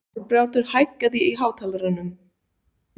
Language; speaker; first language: Icelandic; non-native, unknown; Swiss German